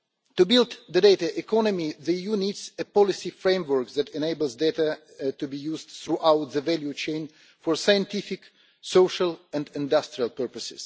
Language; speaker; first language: English; non-native, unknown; Russian